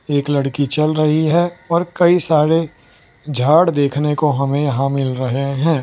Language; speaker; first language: Hindi; non-native, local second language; Gujarati